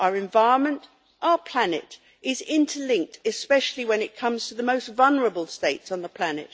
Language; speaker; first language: English; native; English